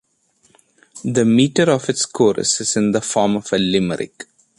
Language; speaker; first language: English; non-native, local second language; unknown